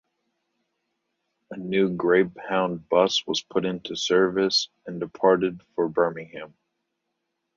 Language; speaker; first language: English; native; English